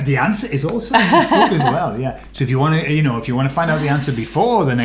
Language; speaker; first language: English; native; English